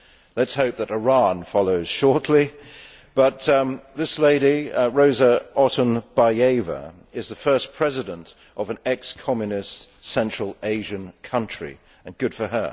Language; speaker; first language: English; native; English